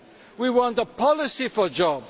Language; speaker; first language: English; non-native, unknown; German